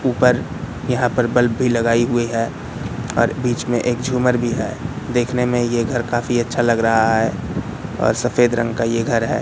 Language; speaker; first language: Hindi; native; Hindi